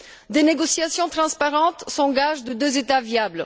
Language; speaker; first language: French; non-native, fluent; Bulgarian